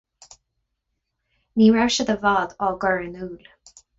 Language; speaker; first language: Irish; non-native, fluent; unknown